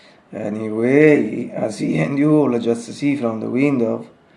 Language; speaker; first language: English; non-native, fluent; Italian